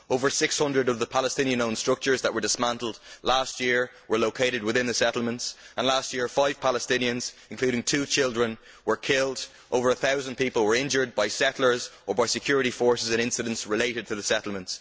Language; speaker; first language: English; native; English